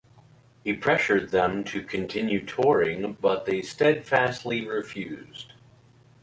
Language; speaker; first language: English; native; English